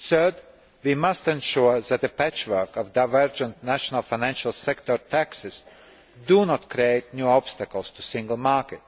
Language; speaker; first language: English; non-native, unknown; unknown